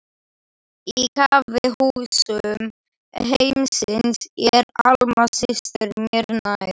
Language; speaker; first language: Icelandic; non-native, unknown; Slovak